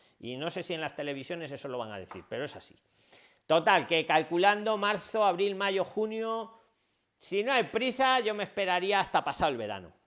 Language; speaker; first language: Spanish; native; Spanish